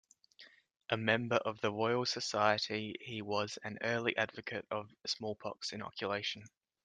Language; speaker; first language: English; native; English